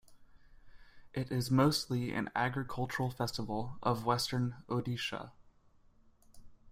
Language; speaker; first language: English; native; English